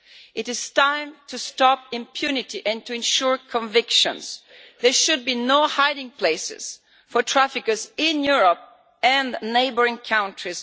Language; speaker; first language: English; non-native, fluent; Italian